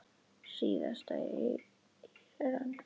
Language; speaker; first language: Icelandic; native; Icelandic